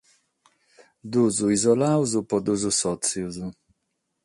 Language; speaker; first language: Sardinian; non-native, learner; Catalan